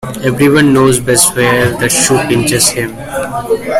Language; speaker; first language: English; non-native, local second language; Malayalam